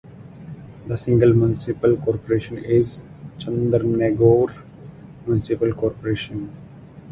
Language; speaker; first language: English; non-native, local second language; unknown